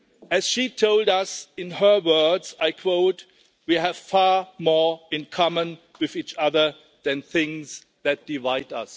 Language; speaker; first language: English; non-native, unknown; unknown